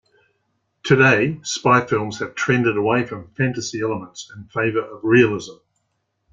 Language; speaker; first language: English; native; English